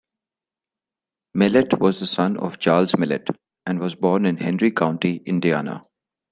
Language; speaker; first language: English; non-native, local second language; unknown